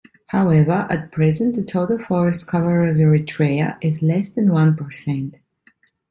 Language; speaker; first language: English; non-native, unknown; Italian